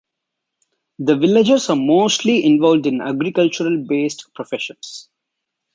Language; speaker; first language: English; non-native, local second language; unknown